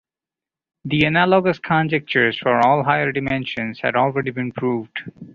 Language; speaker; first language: English; non-native, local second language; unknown